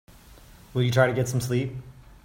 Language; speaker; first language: English; native; English